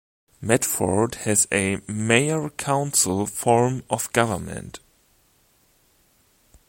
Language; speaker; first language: English; non-native, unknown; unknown